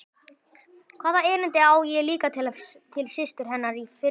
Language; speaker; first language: Icelandic; native; Icelandic